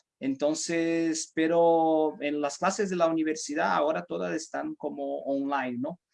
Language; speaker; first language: Spanish; non-native, fluent; Portuguese